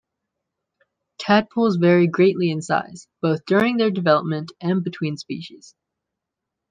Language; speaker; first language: English; native; English